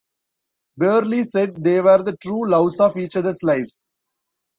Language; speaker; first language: English; non-native, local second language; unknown